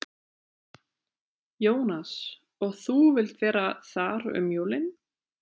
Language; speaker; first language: Icelandic; non-native, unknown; German